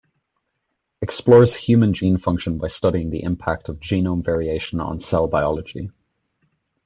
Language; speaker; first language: English; native; English